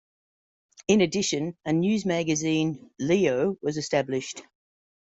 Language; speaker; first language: English; native; English